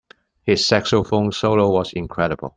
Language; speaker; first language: English; non-native, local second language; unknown